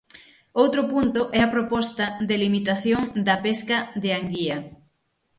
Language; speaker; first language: Galician; native; Galician